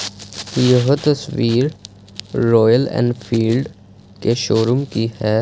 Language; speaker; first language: Hindi; non-native, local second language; Punjabi